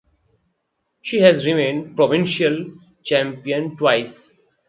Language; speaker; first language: English; non-native, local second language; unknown